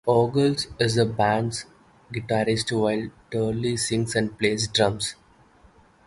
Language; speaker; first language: English; non-native, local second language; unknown